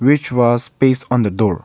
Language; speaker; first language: English; non-native, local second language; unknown